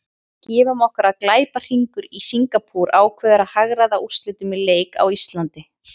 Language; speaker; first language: Icelandic; native; Icelandic